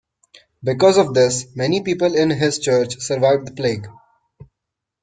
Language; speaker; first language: English; non-native, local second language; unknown